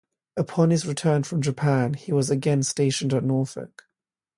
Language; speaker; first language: English; native; English